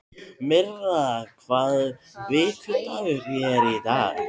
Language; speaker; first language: Icelandic; non-native, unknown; Thai